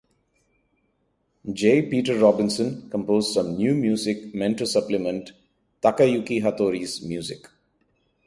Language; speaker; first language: English; non-native, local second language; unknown